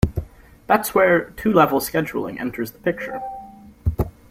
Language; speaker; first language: English; native; English